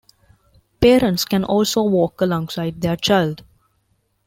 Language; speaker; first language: English; non-native, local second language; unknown